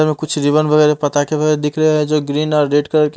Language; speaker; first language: Hindi; native; Hindi